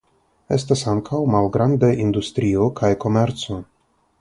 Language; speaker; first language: Esperanto; non-native, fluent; Russian